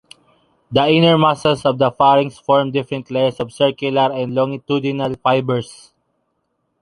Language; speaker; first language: English; non-native, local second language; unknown